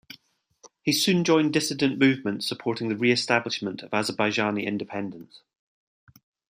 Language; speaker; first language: English; native; English